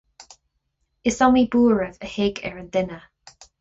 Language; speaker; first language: Irish; non-native, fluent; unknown